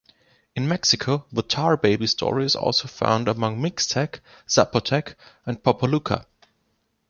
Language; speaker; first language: English; non-native, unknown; German